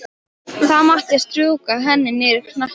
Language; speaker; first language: Icelandic; non-native, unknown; Polish